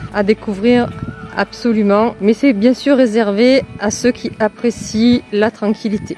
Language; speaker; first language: French; native; French